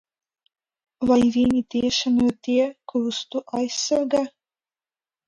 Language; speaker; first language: Latvian; non-native, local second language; Russian